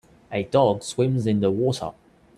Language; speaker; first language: English; native; English